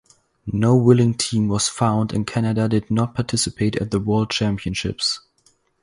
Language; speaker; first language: English; non-native, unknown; German